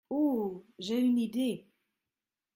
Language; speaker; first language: French; non-native, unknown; German